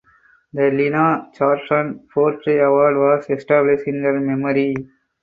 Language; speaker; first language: English; non-native, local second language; Tamil